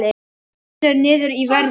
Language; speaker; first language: Icelandic; non-native, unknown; Polish